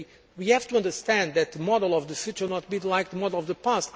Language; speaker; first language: English; non-native, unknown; Portuguese